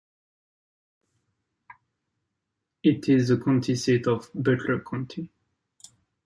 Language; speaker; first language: English; non-native, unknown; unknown